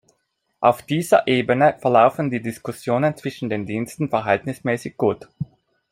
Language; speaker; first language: German; non-native, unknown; Italian